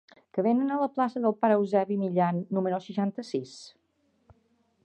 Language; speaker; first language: Catalan; native; Catalan